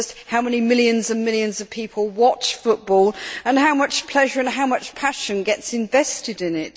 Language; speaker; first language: English; native; English